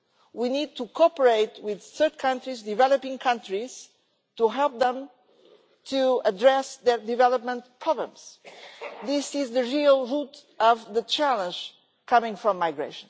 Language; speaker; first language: English; non-native, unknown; Portuguese